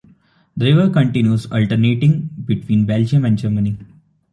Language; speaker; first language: English; non-native, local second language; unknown